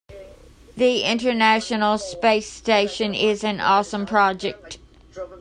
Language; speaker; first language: English; native; English